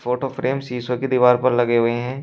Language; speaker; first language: Hindi; native; Hindi